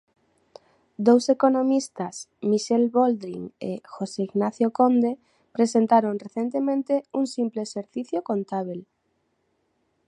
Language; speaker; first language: Galician; native; Galician